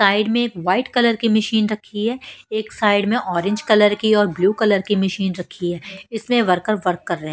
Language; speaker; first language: Hindi; non-native, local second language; Punjabi